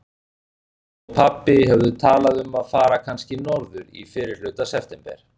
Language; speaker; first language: Icelandic; native; Icelandic